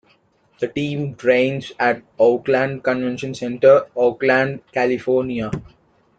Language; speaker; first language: English; non-native, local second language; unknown